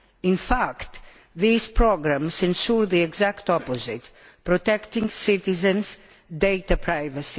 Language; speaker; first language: English; non-native, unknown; Greek